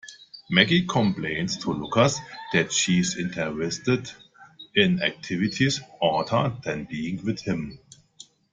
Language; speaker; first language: English; non-native, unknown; German